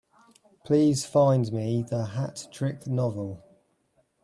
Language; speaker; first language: English; native; English